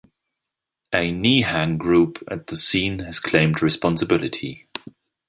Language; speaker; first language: English; non-native, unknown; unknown